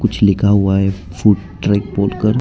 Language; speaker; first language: Hindi; non-native, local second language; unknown